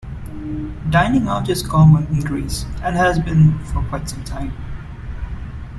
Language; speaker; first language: English; non-native, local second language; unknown